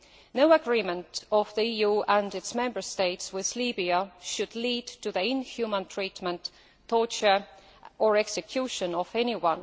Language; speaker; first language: English; non-native, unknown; Estonian